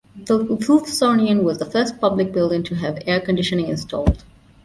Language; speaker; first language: English; non-native, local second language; Divehi